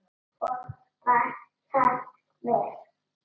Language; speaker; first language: Icelandic; non-native, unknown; Italian